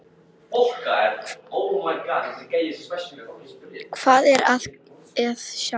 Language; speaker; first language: Icelandic; non-native, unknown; Polish